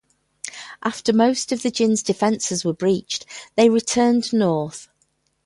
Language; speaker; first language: English; native; English